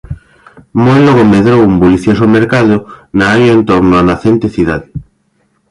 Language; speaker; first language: Galician; native; Galician